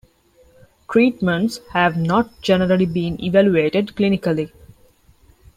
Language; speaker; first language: English; non-native, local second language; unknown